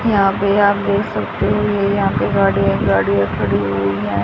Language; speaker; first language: Hindi; native; Hindi